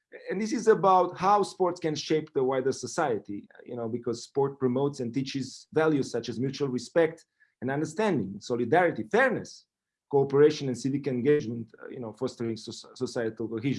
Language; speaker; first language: English; non-native, fluent; Romanian